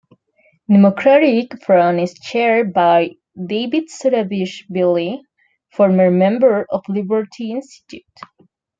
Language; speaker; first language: English; non-native, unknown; Spanish